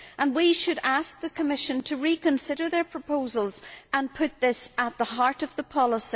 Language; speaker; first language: English; native; English